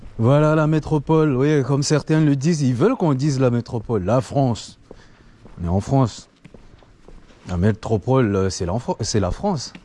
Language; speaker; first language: French; non-native, local second language; Comorian